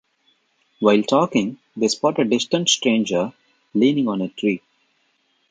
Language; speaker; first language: English; non-native, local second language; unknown